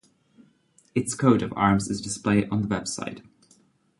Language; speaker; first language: English; non-native, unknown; Czech